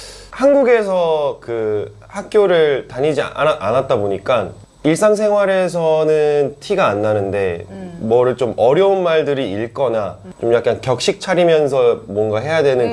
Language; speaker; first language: Korean; early bilingual, heritage; Korean